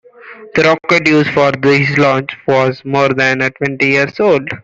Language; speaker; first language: English; non-native, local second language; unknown